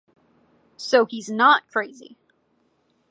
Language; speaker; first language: English; native; English